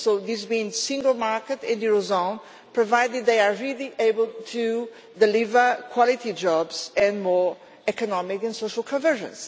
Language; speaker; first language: English; non-native, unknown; Portuguese